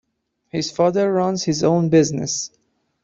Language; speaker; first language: English; non-native, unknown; Persian